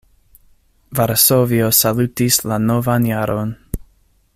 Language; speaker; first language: Esperanto; non-native, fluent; English